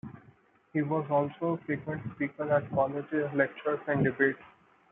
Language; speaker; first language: English; non-native, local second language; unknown